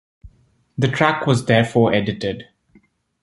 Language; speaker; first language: English; non-native, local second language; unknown